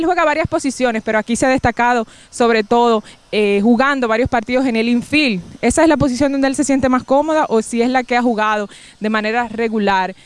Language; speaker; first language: Spanish; native; Spanish